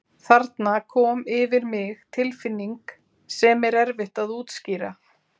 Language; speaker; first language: Icelandic; native; Icelandic